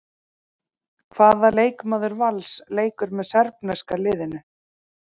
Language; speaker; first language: Icelandic; native; Icelandic